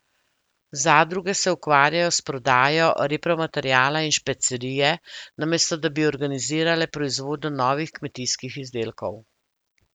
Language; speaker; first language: Slovenian; native; Slovenian